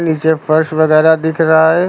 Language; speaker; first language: Hindi; native; Hindi